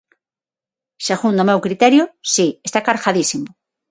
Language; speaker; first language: Galician; non-native, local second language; Spanish